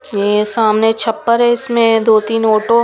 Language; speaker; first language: Hindi; non-native, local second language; Punjabi